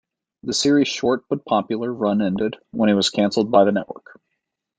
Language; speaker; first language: English; native; English